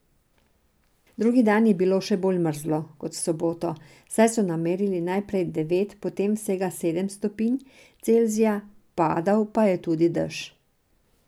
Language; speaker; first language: Slovenian; non-native, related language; Serbian